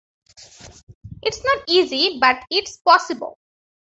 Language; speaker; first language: English; non-native, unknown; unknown